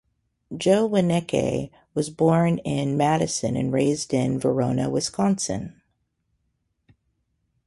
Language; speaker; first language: English; native; English